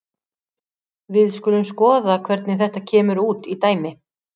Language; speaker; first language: Icelandic; native; Icelandic